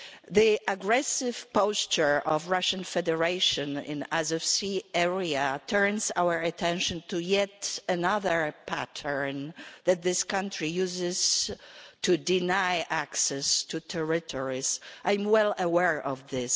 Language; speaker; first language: English; non-native, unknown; Polish